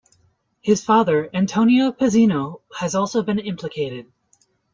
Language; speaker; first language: English; native; English